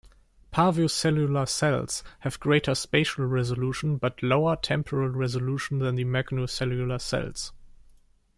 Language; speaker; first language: English; non-native, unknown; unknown